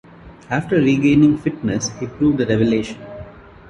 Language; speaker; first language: English; non-native, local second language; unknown